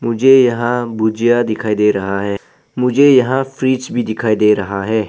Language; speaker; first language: Hindi; non-native, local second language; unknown